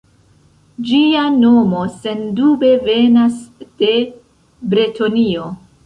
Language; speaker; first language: Esperanto; non-native, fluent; Central Kurdish